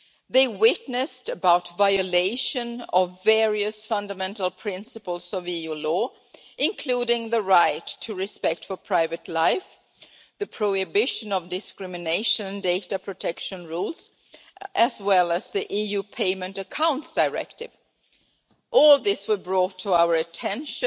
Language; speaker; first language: English; non-native, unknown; Swedish